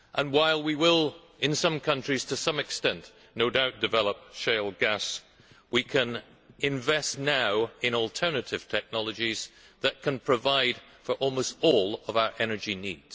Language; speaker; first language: English; native; English